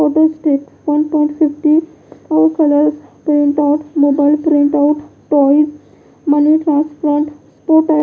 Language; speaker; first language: Hindi; non-native, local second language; Punjabi